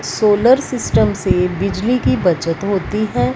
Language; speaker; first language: Hindi; non-native, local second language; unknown